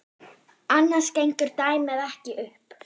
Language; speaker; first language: Icelandic; non-native, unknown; German